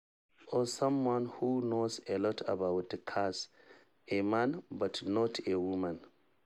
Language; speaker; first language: English; non-native, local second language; Hausa